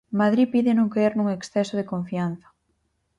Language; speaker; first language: Galician; native; Galician